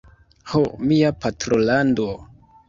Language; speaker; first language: Esperanto; non-native, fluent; Kinyarwanda